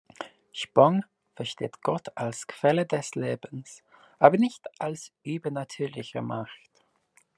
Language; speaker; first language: German; non-native, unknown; English